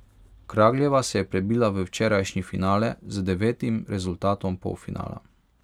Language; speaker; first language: Slovenian; non-native, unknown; Hungarian